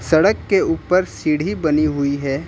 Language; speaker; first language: Hindi; native; Hindi